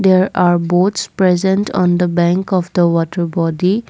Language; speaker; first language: English; non-native, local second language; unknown